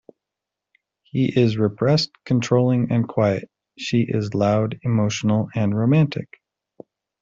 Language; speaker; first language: English; native; English